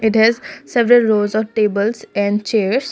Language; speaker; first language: English; non-native, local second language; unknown